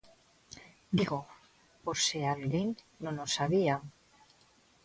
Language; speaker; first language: Galician; non-native, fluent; Spanish